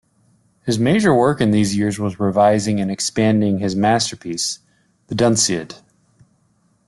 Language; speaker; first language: English; native; English